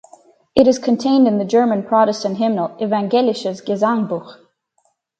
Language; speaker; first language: English; native; English